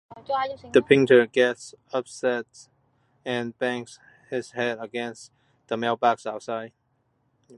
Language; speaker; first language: English; non-native, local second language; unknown